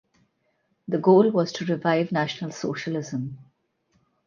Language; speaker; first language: English; non-native, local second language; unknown